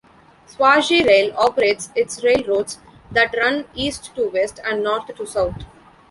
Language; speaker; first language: English; non-native, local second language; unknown